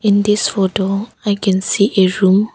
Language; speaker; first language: English; non-native, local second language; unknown